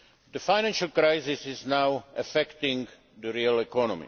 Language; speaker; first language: English; non-native, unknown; Czech